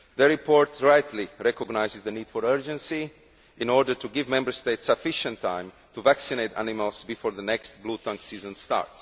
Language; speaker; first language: English; non-native, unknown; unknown